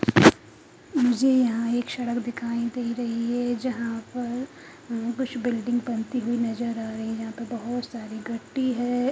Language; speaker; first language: Hindi; native; Hindi